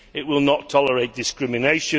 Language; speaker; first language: English; native; English